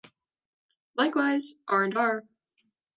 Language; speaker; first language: English; native; English